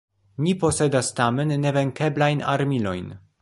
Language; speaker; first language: Esperanto; non-native, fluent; Polish